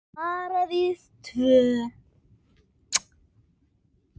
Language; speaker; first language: Icelandic; native; Icelandic